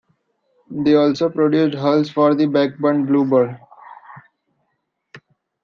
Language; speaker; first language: English; non-native, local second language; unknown